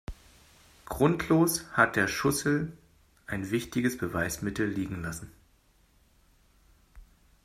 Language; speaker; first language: German; native; German